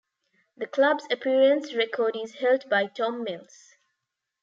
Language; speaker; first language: English; non-native, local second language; Tamil